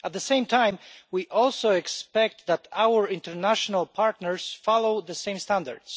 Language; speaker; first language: English; non-native, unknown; Polish